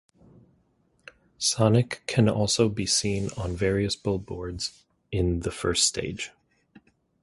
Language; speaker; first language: English; native; English